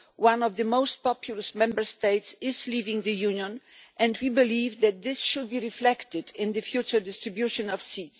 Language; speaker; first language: English; non-native, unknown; Polish